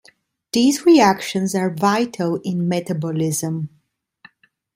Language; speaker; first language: English; non-native, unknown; Italian